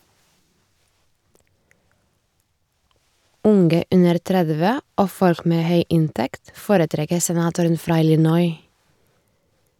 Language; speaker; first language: Norwegian; non-native, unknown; Lithuanian